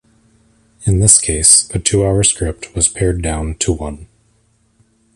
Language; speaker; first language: English; native; English